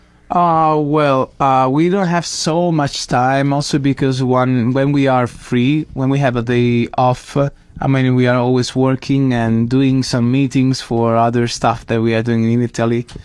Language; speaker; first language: English; non-native, fluent; Italian